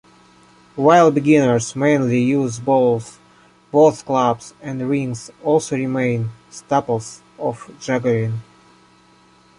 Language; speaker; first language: English; non-native, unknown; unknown